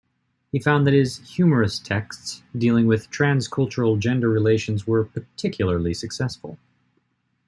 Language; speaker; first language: English; native; English